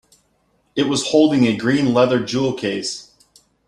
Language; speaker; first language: English; native; English